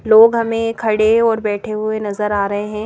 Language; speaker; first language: Hindi; native; Hindi